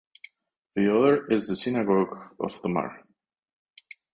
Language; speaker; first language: English; non-native, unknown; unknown